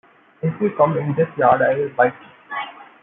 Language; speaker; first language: English; non-native, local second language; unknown